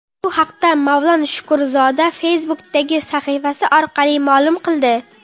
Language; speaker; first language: Uzbek; non-native, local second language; Kara-Kalpak